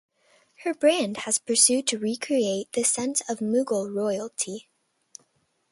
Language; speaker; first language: English; native; English